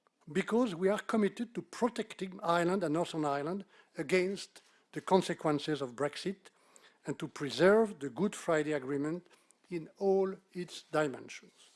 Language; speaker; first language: English; non-native, fluent; French